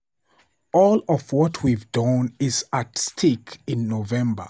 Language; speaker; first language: English; non-native, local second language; Hausa